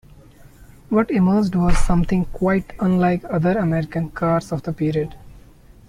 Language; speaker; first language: English; non-native, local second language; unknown